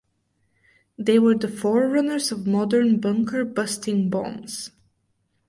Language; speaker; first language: English; non-native, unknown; Bulgarian